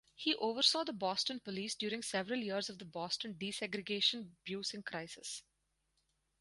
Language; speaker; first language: English; non-native, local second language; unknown